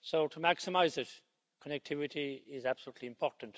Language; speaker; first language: English; native; English